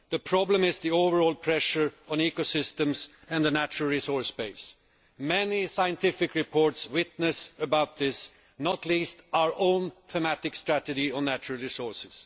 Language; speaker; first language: English; non-native, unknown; Swedish